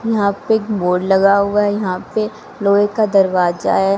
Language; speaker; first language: Hindi; native; Hindi